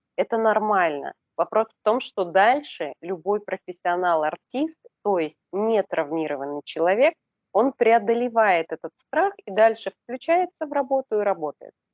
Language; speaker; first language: Russian; native; Russian